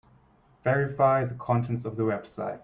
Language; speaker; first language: English; non-native, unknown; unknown